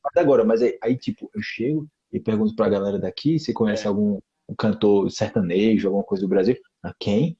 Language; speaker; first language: Portuguese; native; Portuguese